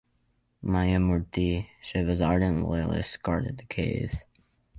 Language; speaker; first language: English; native; English